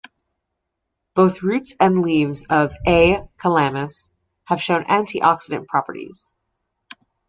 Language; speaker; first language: English; native; English